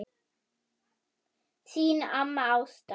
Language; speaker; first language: Icelandic; non-native, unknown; German